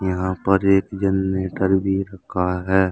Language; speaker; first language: Hindi; native; Hindi